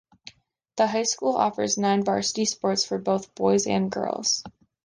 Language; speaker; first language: English; native; English